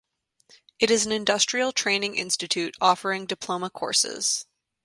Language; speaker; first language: English; native; English